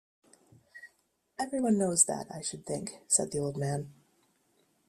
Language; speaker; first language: English; native; English